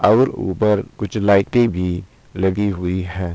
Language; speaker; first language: Hindi; native; Hindi